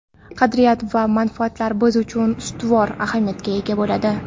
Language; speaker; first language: Uzbek; non-native, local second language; Kara-Kalpak